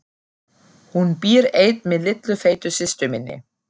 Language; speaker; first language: Icelandic; non-native, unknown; German